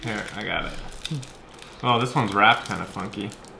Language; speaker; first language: English; native; English